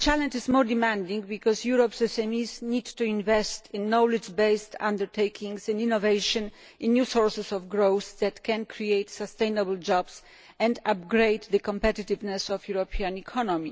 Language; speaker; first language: English; non-native, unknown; Polish